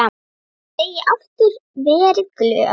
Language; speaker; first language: Icelandic; native; Icelandic